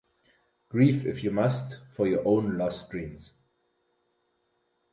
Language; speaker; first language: English; non-native, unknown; German